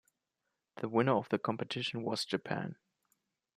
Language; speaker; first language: English; non-native, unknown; German